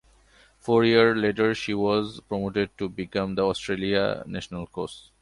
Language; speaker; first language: English; non-native, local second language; Bangla